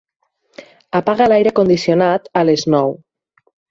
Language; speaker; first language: Catalan; native; Catalan